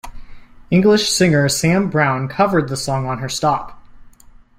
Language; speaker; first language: English; native; English